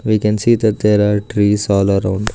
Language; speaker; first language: English; non-native, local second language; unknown